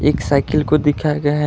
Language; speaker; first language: Hindi; non-native, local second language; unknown